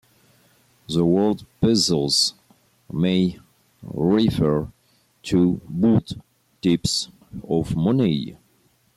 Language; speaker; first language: English; non-native, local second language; French